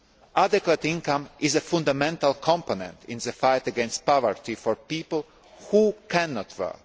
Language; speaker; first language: English; non-native, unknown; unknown